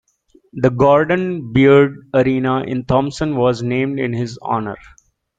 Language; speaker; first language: English; native; English